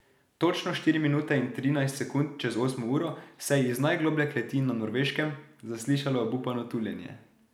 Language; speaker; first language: Slovenian; native; Slovenian